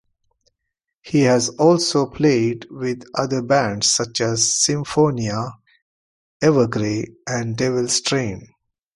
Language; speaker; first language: English; non-native, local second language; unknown